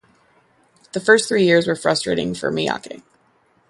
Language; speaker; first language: English; native; English